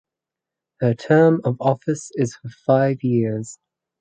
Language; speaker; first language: English; native; English